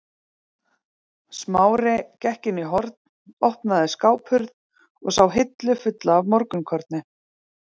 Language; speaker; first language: Icelandic; native; Icelandic